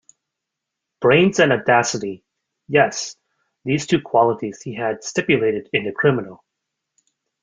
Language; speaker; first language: English; native; English